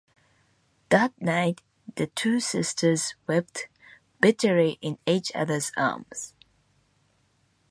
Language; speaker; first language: English; non-native, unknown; Japanese